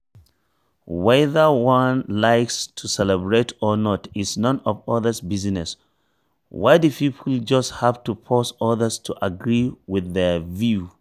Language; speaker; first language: English; non-native, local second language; Hausa